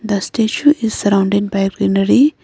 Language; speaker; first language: English; non-native, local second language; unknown